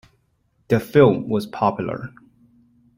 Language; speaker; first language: English; non-native, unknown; Chinese